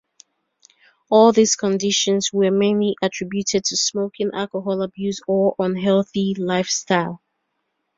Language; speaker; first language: English; native; English